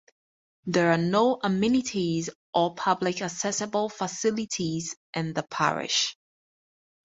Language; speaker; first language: English; native; English